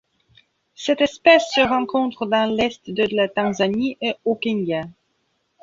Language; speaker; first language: French; non-native, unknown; Belarusian